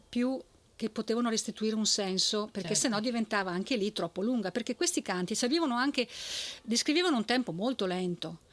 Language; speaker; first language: Italian; native; Italian